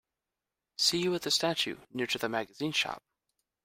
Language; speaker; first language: English; native; English